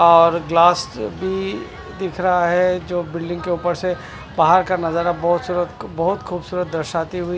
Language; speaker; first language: Hindi; non-native, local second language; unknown